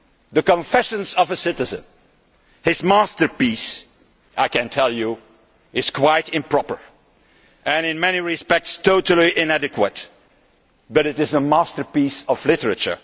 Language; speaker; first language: English; non-native, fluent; Dutch